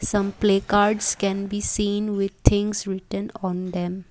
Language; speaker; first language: English; non-native, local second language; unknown